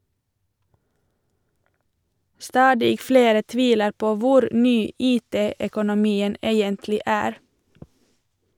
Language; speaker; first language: Norwegian; non-native, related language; Swedish